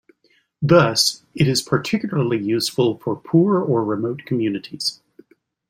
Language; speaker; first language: English; native; English